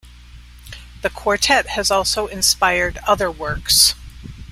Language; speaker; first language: English; native; English